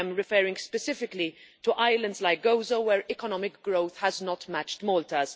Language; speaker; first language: English; non-native, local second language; Maltese